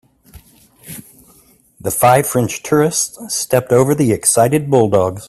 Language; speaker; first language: English; native; English